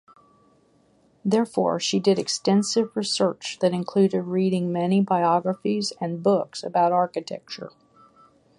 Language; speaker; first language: English; native; English